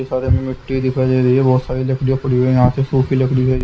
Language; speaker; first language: Hindi; native; Hindi